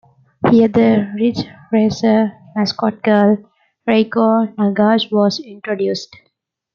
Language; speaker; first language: English; non-native, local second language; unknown